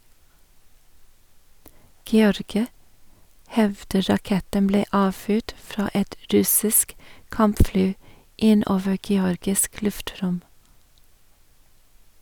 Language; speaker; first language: Norwegian; non-native, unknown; English